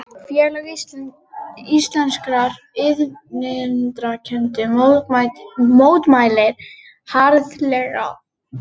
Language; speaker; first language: Icelandic; native; Icelandic